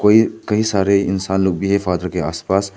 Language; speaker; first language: Hindi; non-native, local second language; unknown